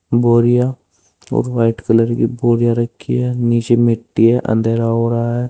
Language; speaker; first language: Hindi; native; Hindi